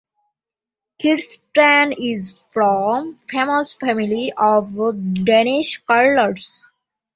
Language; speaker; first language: English; non-native, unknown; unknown